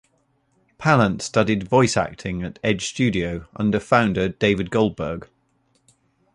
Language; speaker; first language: English; native; English